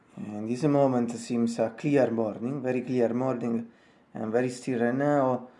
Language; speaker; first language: English; non-native, fluent; Italian